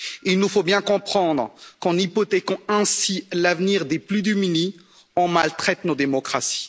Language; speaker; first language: French; native; French